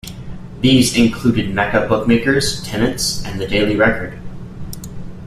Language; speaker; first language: English; native; English